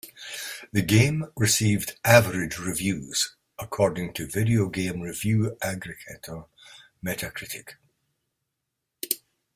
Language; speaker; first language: English; native; English